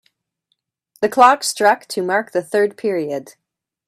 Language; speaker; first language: English; native; English